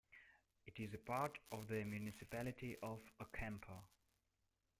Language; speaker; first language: English; non-native, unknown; Russian